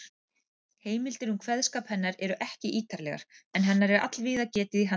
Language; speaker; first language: Icelandic; native; Icelandic